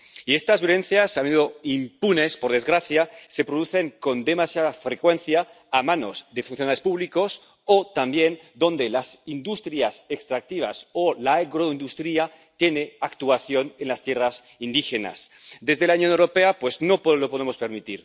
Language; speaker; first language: Spanish; native; Spanish